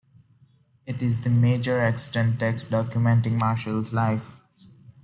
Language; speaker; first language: English; non-native, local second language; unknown